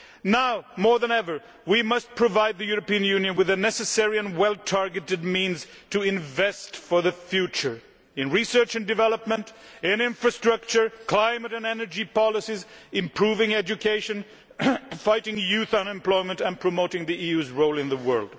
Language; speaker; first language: English; non-native, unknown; Swedish